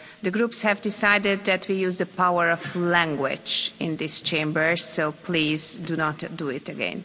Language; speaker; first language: English; non-native, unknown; Hungarian